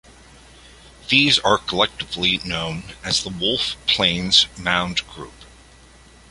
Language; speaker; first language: English; native; English